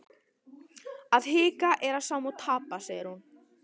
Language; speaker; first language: Icelandic; non-native, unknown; Italian